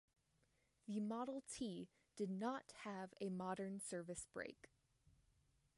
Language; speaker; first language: English; native; English